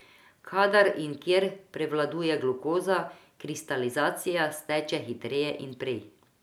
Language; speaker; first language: Slovenian; non-native, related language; Croatian